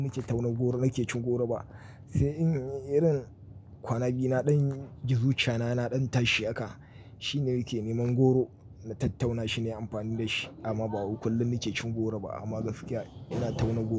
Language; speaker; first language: Hausa; native; Hausa